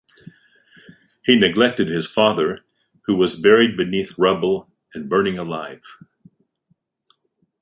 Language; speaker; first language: English; native; English